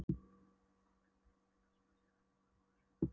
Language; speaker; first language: Icelandic; non-native, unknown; Polish